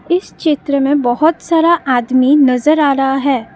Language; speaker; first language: Hindi; non-native, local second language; Assamese